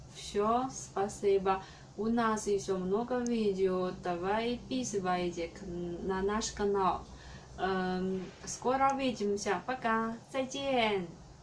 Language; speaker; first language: Russian; non-native, learner; Chinese